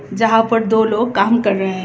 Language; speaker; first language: Hindi; non-native, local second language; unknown